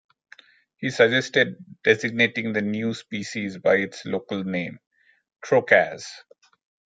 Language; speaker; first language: English; non-native, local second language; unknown